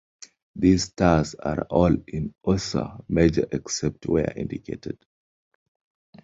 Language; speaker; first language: English; non-native, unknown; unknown